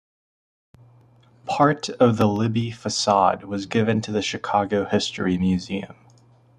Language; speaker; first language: English; native; English